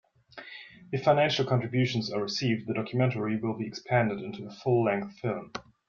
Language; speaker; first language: English; non-native, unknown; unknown